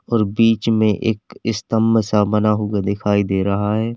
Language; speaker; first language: Hindi; native; Hindi